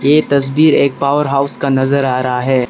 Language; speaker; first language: Hindi; non-native, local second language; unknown